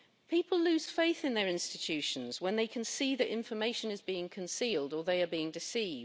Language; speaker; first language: English; native; English